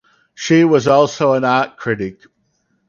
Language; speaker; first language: English; native; English